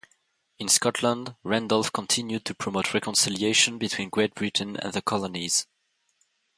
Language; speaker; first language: English; non-native, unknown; French